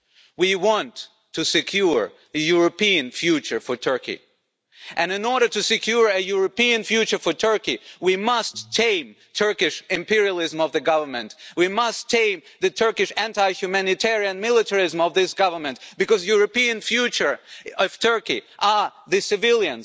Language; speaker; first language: English; non-native, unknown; German